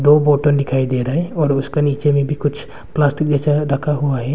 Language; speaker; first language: Hindi; non-native, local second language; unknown